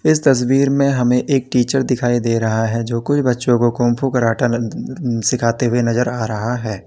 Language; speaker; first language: Hindi; native; Hindi